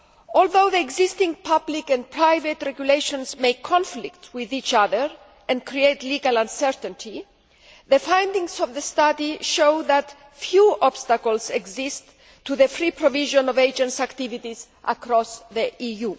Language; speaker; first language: English; non-native, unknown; Greek